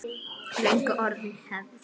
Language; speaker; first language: Icelandic; native; Icelandic